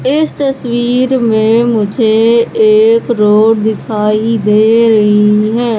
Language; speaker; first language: Hindi; native; Hindi